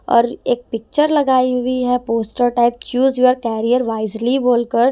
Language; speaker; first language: Hindi; non-native, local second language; Punjabi